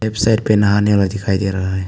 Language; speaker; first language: Hindi; non-native, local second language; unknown